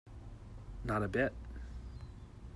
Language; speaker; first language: English; native; English